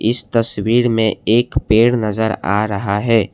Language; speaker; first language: Hindi; non-native, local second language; Assamese